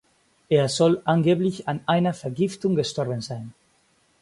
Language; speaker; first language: German; non-native, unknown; Basque